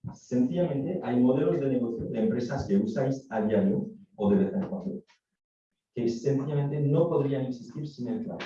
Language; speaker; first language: Spanish; non-native, fluent; French